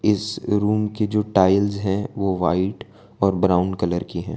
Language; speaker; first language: Hindi; non-native, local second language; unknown